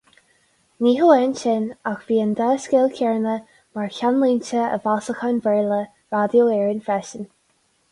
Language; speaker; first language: Irish; non-native, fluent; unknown